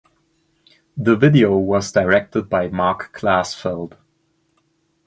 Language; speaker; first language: English; non-native, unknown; German